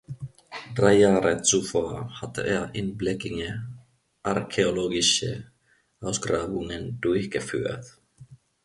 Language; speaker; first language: German; non-native, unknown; Finnish